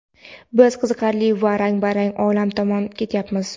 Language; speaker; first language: Uzbek; non-native, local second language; Kara-Kalpak